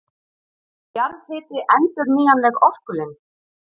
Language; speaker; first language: Icelandic; native; Icelandic